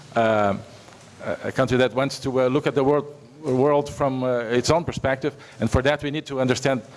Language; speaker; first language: English; non-native, fluent; Portuguese